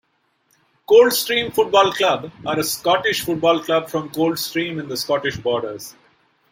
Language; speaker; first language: English; non-native, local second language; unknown